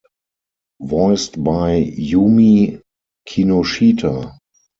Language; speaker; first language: English; non-native, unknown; German